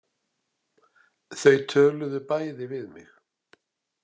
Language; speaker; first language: Icelandic; native; Icelandic